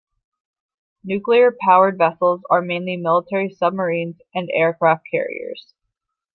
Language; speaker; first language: English; native; English